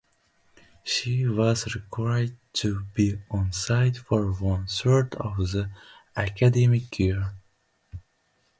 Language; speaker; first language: English; native; English